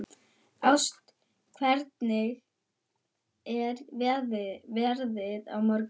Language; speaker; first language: Icelandic; non-native, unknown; German